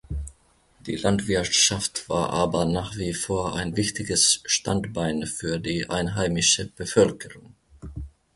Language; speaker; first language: German; non-native, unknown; Finnish